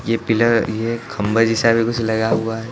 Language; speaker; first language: Hindi; native; Hindi